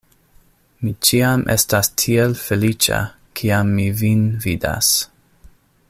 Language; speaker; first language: Esperanto; non-native, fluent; English